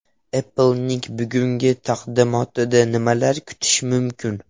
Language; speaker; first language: Uzbek; non-native, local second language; Russian